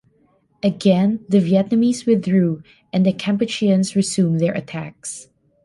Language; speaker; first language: English; non-native, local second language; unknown